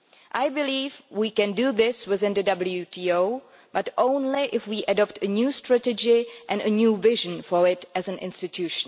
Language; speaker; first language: English; non-native, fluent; Czech